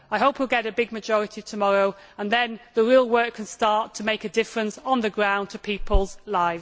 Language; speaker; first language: English; native; English